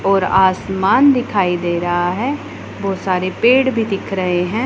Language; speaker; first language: Hindi; non-native, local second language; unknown